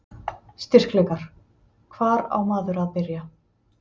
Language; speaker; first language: Icelandic; native; Icelandic